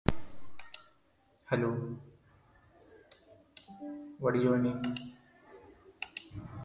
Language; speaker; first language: English; non-native, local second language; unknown